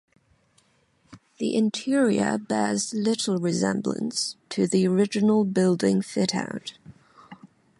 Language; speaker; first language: English; non-native, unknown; Cantonese